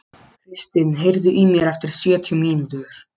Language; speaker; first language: Icelandic; non-native, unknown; Polish